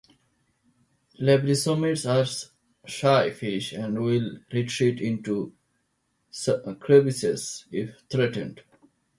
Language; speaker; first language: English; non-native, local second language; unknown